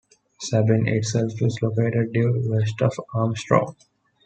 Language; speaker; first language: English; non-native, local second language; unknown